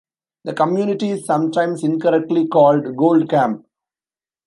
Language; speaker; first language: English; non-native, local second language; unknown